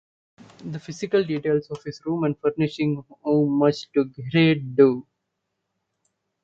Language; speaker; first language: English; non-native, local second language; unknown